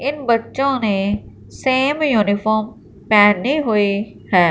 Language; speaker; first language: Hindi; non-native, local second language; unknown